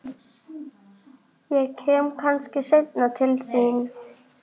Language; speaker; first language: Icelandic; native; Icelandic